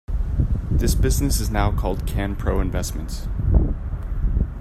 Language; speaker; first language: English; native; English